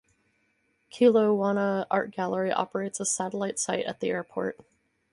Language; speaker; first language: English; native; English